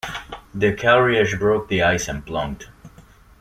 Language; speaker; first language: English; non-native, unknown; Spanish